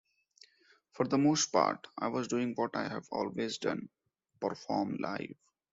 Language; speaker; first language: English; non-native, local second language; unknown